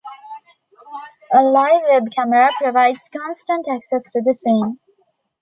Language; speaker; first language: English; non-native, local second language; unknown